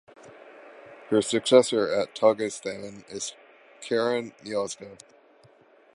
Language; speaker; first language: English; native; English